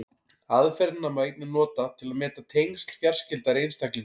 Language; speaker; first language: Icelandic; native; Icelandic